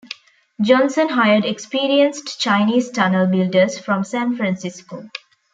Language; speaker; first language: English; non-native, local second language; Tamil